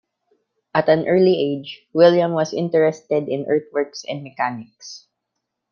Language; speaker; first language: English; non-native, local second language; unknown